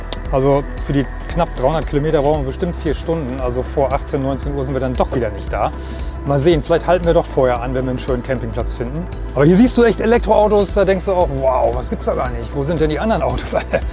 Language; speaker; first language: German; native; German